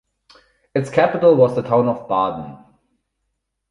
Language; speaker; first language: English; non-native, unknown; German